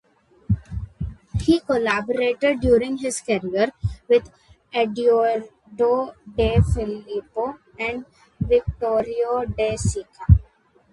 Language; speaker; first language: English; non-native, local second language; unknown